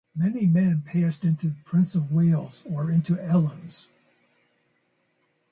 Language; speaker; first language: English; native; English